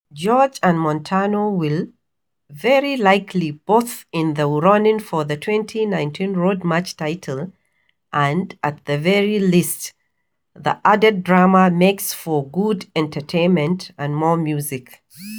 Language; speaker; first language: English; non-native, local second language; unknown